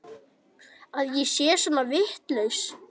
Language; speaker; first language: Icelandic; native; Icelandic